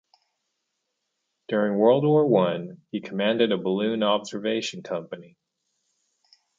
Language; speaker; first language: English; native; English